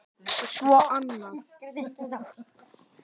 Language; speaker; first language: Icelandic; native; Icelandic